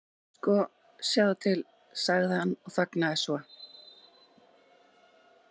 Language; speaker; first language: Icelandic; native; Icelandic